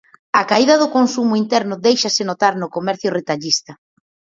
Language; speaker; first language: Galician; native; Galician